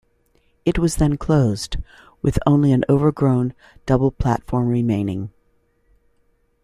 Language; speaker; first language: English; native; English